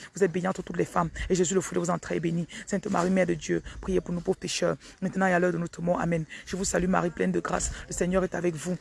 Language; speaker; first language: French; non-native, local second language; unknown